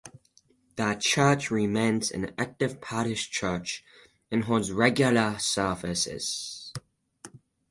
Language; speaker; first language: English; native; English